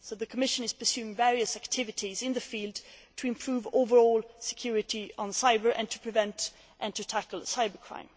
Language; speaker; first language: English; non-native, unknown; Swedish